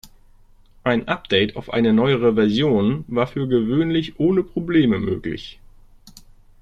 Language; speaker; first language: German; native; German